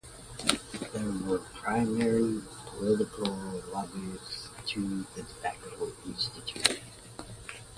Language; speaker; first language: English; native; English